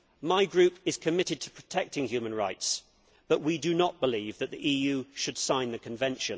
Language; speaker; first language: English; native; English